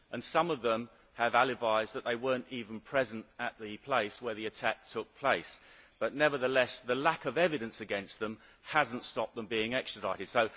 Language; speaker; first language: English; native; English